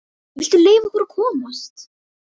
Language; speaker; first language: Icelandic; native; Icelandic